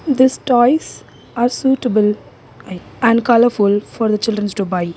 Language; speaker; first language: English; non-native, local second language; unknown